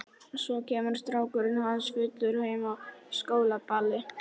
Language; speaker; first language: Icelandic; non-native, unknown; Polish